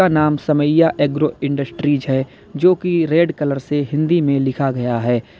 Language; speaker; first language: Hindi; native; Hindi